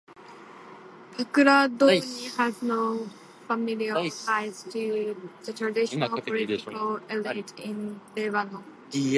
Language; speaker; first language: English; native; English